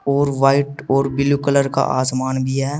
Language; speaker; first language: Hindi; native; Hindi